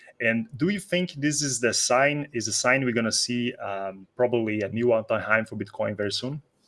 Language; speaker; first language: English; non-native, fluent; Portuguese